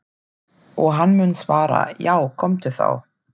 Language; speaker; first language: Icelandic; non-native, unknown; German